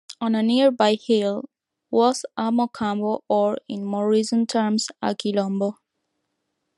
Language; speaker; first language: English; non-native, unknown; Spanish